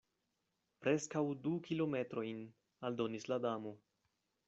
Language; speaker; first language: Esperanto; non-native, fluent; Spanish